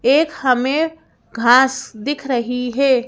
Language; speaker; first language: Hindi; native; Hindi